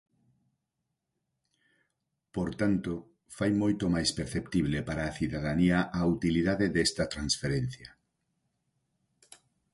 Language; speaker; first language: Galician; native; Galician